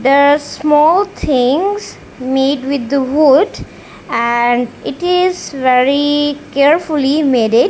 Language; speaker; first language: English; non-native, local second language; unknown